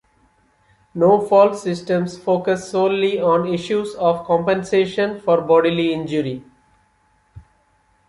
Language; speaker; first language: English; non-native, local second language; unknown